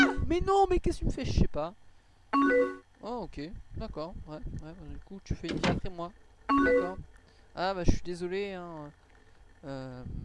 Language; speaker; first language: French; native; French